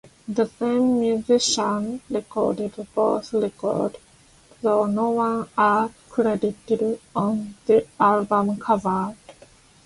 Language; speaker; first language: English; non-native, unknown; Japanese